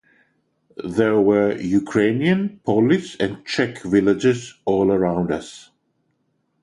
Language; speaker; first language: English; non-native, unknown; Greek